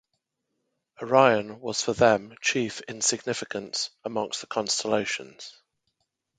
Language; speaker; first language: English; native; English